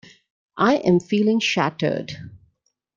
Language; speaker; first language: English; non-native, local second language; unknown